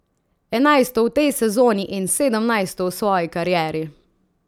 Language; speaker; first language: Slovenian; native; Slovenian